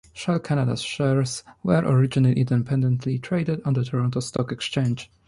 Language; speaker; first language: English; non-native, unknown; Polish